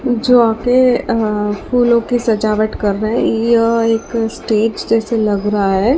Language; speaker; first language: Hindi; non-native, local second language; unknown